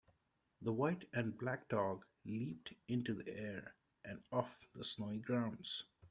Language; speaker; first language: English; non-native, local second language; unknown